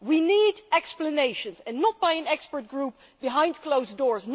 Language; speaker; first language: English; non-native, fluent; Dutch